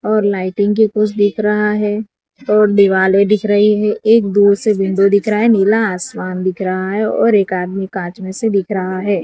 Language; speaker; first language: Hindi; non-native, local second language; Gujarati